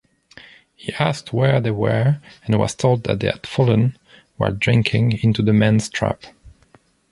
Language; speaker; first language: English; non-native, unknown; French